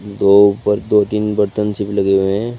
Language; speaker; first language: Hindi; native; Hindi